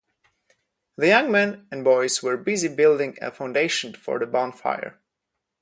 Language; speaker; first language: English; non-native, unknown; Polish